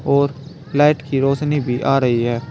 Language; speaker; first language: Hindi; native; Hindi